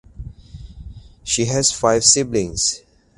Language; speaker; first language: English; non-native, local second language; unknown